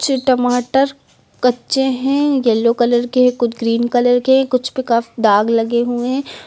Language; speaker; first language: Hindi; native; Hindi